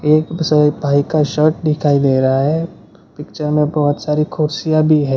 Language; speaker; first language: Hindi; non-native, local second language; Gujarati